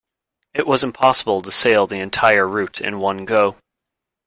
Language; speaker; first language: English; native; English